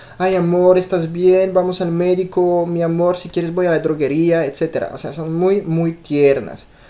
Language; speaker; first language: Spanish; non-native, fluent; French